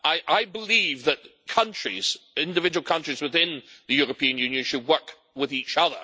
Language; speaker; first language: English; native; English